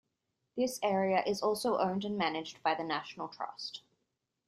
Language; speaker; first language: English; native; English